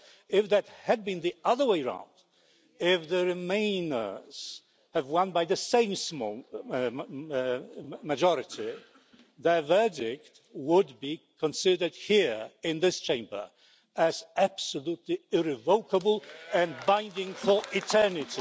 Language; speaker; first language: English; non-native, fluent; Polish